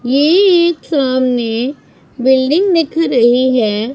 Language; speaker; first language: Hindi; non-native, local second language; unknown